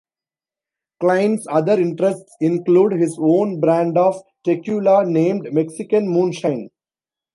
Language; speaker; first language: English; non-native, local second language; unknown